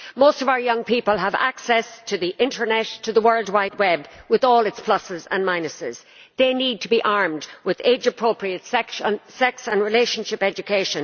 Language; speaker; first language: English; native; English